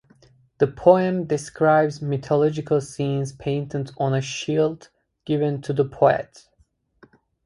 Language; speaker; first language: English; native; English